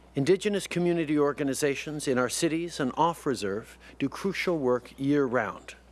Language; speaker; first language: English; early bilingual, other home language; French